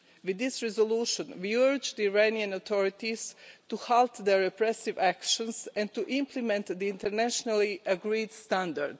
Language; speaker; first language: English; non-native, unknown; Croatian